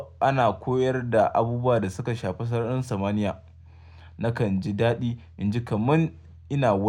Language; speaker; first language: Hausa; native; Hausa